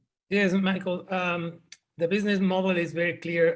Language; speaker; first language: English; non-native, fluent; Spanish